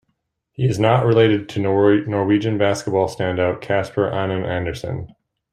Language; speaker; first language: English; native; English